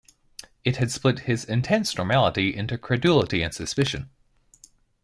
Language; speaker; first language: English; native; English